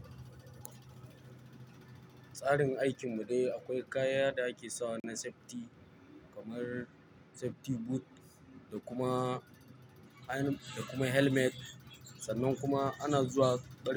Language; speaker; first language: Hausa; non-native, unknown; Yoruba